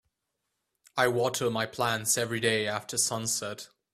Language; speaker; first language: English; native; English